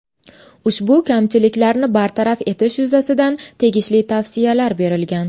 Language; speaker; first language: Uzbek; native; Uzbek